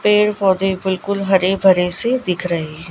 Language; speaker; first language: Hindi; non-native, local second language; Gujarati